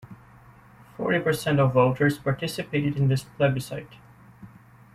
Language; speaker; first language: English; native; English